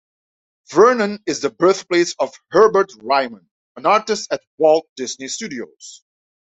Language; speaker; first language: English; non-native, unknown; Dutch